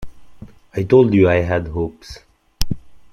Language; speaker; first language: English; non-native, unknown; Italian